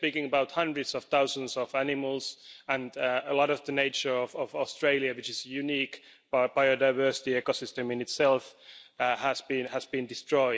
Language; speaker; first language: English; non-native, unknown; Finnish